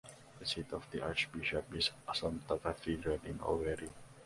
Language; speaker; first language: English; non-native, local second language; Filipino